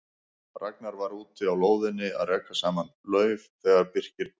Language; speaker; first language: Icelandic; native; Icelandic